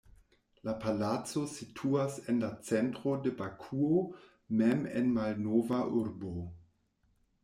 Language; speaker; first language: Esperanto; non-native, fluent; German